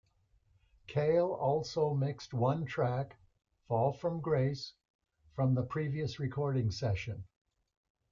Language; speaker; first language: English; native; English